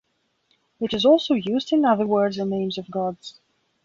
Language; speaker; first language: English; non-native, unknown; Belarusian